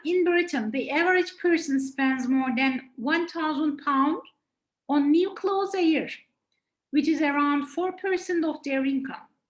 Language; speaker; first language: English; non-native, fluent; Turkish